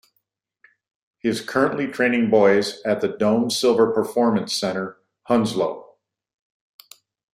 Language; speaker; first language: English; native; English